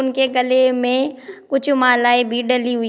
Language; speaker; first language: Hindi; native; Hindi